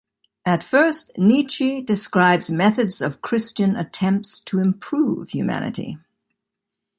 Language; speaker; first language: English; native; English